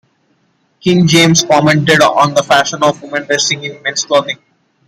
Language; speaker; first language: English; non-native, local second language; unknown